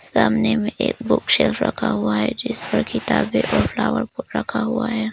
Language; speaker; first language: Hindi; early bilingual, other home language; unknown